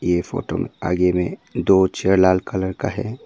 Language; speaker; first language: Hindi; non-native, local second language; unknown